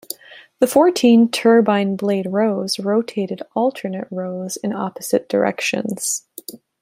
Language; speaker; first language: English; native; English